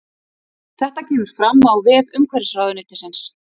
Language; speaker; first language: Icelandic; native; Icelandic